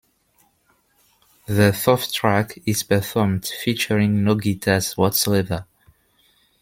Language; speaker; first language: English; non-native, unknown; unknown